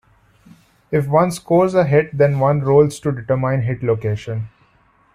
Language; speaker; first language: English; non-native, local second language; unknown